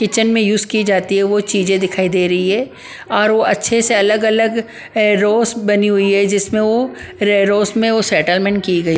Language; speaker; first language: Hindi; non-native, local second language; Punjabi